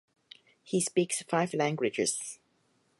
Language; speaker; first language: English; non-native, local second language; Cantonese